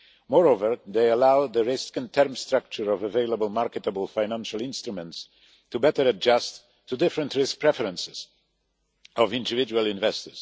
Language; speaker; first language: English; non-native, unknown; Polish